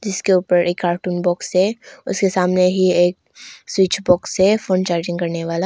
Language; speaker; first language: Hindi; non-native, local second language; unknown